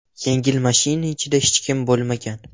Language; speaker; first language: Uzbek; non-native, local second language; Russian